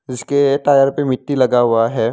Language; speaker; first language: Hindi; non-native, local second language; Assamese